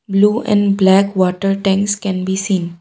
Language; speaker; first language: English; non-native, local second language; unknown